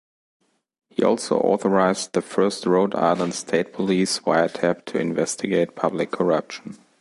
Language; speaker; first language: English; non-native, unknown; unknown